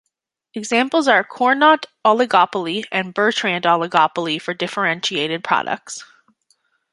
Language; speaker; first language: English; native; English